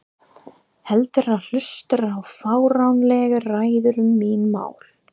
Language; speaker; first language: Icelandic; non-native, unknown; English